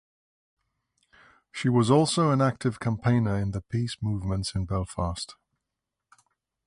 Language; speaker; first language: English; native; English